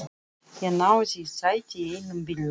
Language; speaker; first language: Icelandic; non-native, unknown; Russian